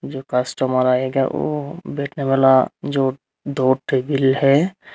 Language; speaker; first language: Hindi; non-native, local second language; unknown